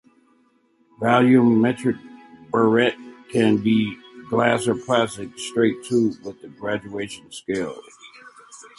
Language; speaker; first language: English; native; English